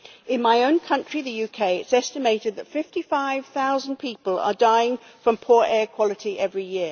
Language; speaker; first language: English; native; English